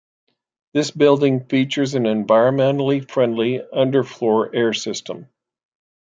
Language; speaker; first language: English; native; English